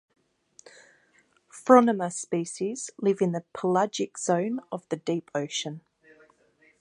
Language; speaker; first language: English; native; English